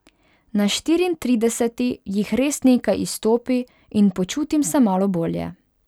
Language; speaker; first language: Slovenian; non-native, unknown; Hungarian